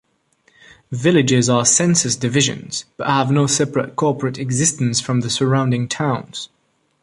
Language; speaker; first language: English; non-native, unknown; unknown